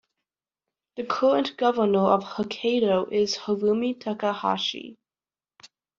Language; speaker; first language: English; native; English